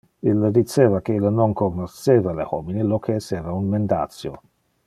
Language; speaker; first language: Interlingua; non-native, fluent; Dutch